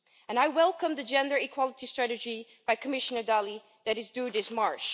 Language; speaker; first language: English; non-native, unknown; Dutch